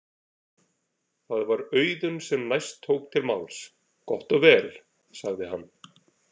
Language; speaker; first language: Icelandic; native; Icelandic